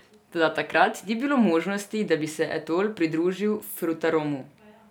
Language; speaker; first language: Slovenian; non-native, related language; Serbian